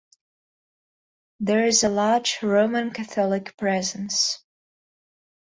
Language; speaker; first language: English; non-native, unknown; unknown